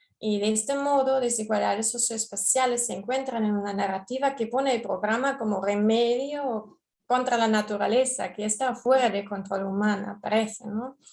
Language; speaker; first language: Spanish; non-native, fluent; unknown